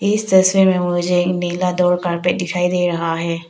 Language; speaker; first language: Hindi; non-native, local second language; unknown